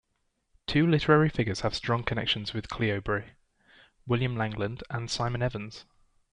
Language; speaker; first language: English; native; English